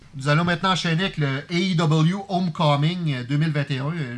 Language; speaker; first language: French; native; French